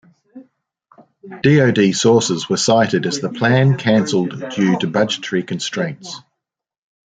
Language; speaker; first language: English; native; English